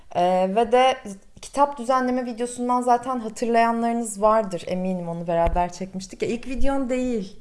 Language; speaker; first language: Turkish; native; Turkish